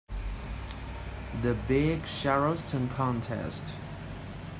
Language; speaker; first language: English; non-native, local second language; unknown